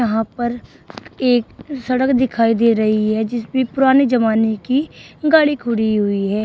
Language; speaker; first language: Hindi; native; Hindi